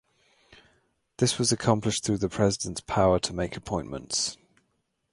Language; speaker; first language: English; native; English